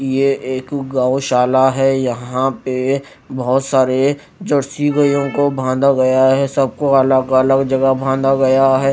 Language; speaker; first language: Hindi; non-native, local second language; Punjabi